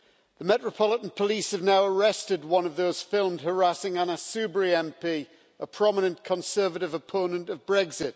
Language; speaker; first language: English; native; English